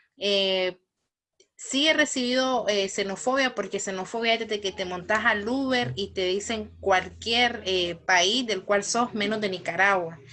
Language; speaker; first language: Spanish; native; Spanish